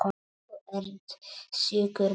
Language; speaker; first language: Icelandic; non-native, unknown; Polish